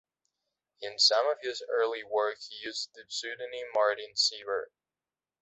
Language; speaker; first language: English; non-native, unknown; Belarusian